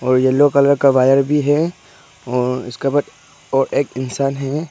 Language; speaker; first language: Hindi; early bilingual, other home language; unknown